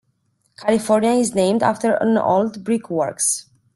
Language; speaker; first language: English; non-native, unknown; Romanian